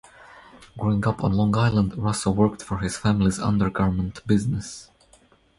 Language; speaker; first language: English; non-native, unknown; Croatian